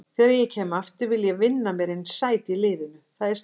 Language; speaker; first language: Icelandic; native; Icelandic